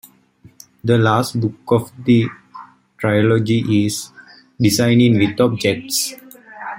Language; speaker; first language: English; native; English